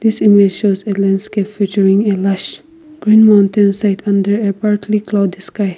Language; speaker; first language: English; non-native, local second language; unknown